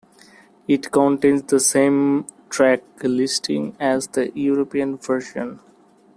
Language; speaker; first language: English; non-native, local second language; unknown